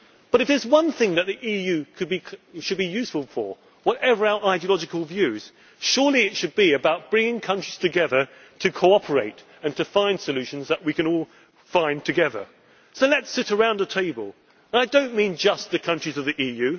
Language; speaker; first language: English; native; English